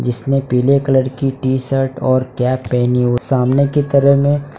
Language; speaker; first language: Hindi; non-native, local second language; Gujarati